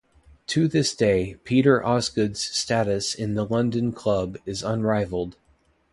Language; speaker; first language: English; native; English